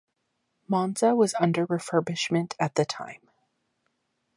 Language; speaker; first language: English; native; English